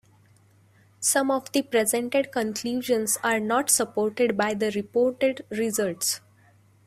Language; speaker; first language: English; non-native, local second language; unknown